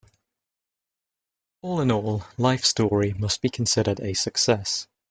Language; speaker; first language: English; native; English